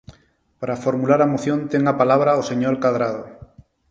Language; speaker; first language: Galician; non-native, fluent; Spanish